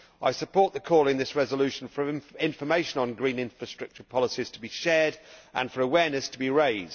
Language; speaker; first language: English; native; English